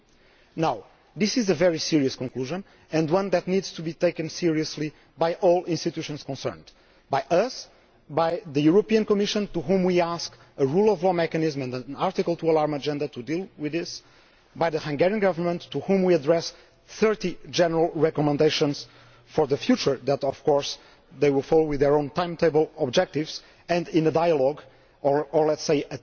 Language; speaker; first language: English; non-native, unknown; Portuguese